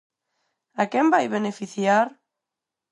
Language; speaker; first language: Galician; non-native, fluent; Spanish